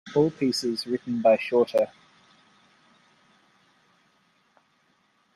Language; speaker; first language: English; native; English